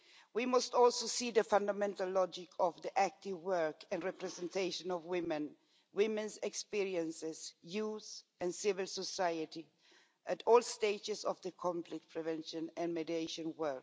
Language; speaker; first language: English; non-native, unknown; Swedish